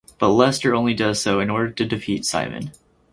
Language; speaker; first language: English; native; English